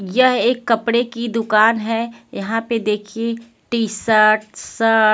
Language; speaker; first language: Hindi; non-native, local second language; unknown